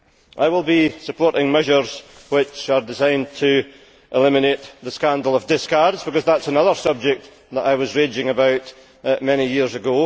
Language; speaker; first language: English; native; English